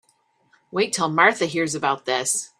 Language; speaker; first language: English; native; English